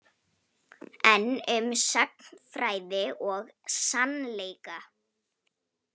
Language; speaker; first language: Icelandic; non-native, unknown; Polish